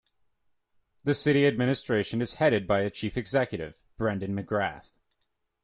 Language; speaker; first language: English; native; English